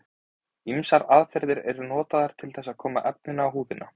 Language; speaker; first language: Icelandic; native; Icelandic